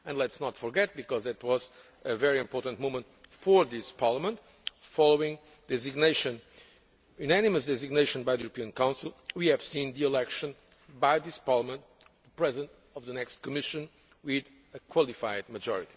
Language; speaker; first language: English; non-native, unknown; Portuguese